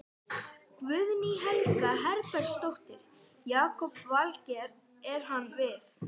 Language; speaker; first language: Icelandic; non-native, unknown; English